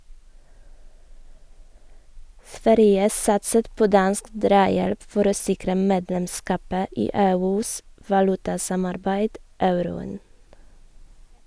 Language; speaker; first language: Norwegian; non-native, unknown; Polish